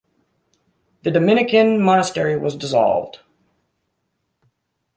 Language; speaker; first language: English; native; English